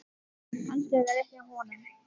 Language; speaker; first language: Icelandic; native; Icelandic